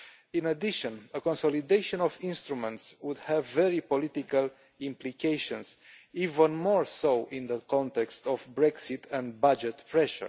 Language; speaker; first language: English; non-native, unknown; Romanian